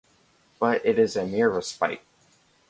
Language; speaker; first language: English; native; English